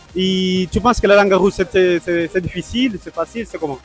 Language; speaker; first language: French; non-native, learner; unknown